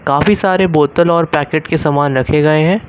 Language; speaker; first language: Hindi; native; Hindi